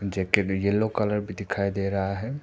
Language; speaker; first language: Hindi; non-native, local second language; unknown